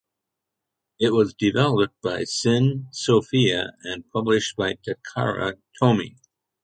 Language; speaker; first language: English; native; English